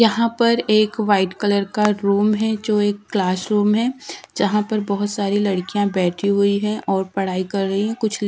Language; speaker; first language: Hindi; non-native, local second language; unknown